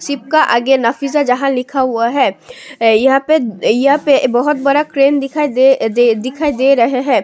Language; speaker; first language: Hindi; non-native, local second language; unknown